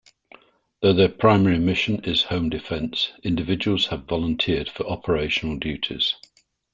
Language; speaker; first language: English; native; English